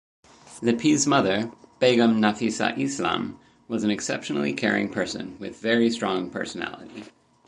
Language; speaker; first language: English; native; English